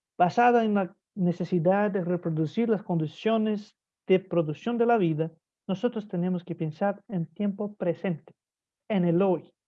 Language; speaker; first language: Spanish; non-native, fluent; Portuguese